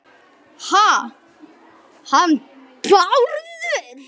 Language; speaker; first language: Icelandic; native; Icelandic